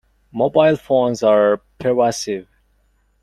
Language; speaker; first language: English; non-native, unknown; Mongolian